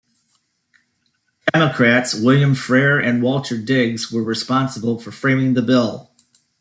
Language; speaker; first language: English; native; English